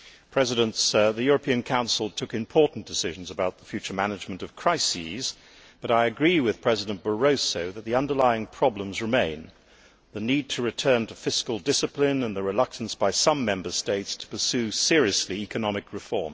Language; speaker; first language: English; native; English